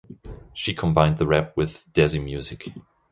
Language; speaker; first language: English; non-native, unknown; German